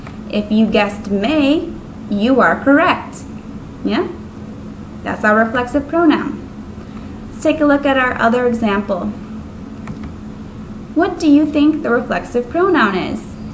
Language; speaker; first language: English; native; English